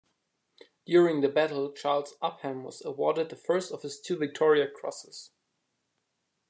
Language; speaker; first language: English; non-native, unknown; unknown